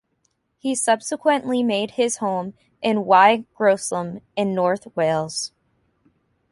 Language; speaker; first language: English; native; English